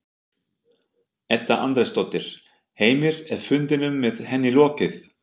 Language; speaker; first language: Icelandic; non-native, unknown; German